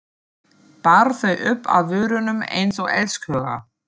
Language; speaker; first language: Icelandic; non-native, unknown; German